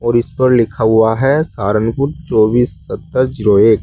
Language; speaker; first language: Hindi; native; Hindi